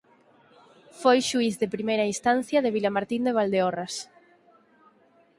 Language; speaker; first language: Galician; native; Galician